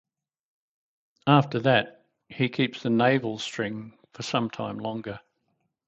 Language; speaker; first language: English; native; English